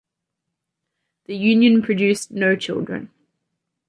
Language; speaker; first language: English; native; English